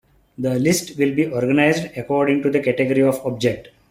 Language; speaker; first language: English; non-native, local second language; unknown